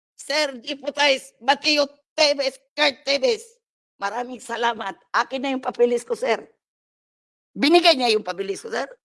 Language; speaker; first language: Filipino; non-native, local second language; Cebuano